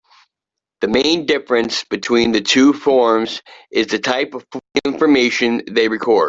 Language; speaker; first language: English; native; English